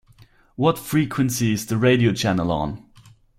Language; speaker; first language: English; non-native, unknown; German